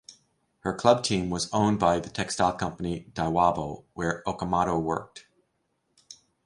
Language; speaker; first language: English; native; English